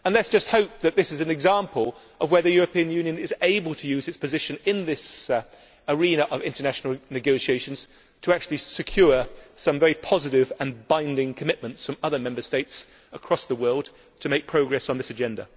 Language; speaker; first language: English; native; English